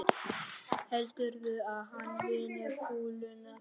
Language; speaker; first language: Icelandic; non-native, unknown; Vietnamese